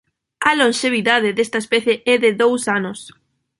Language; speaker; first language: Galician; non-native, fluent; Spanish